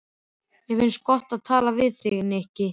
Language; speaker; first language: Icelandic; native; Icelandic